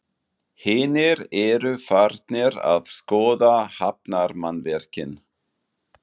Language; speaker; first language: Icelandic; non-native, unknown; German